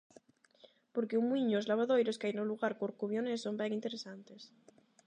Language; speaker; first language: Galician; non-native, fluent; Spanish